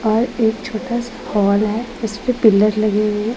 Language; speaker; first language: Hindi; non-native, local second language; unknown